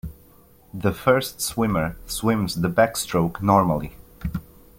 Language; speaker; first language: English; native; English